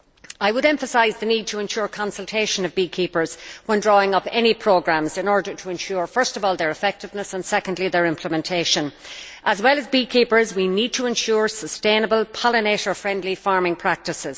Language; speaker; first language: English; native; English